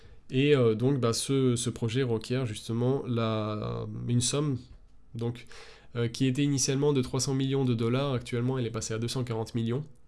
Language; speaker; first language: French; native; French